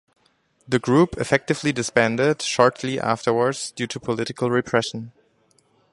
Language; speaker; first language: English; non-native, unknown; German